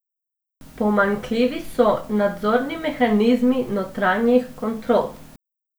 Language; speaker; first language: Slovenian; non-native, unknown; Macedonian